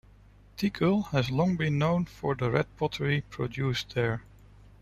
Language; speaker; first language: English; non-native, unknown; Dutch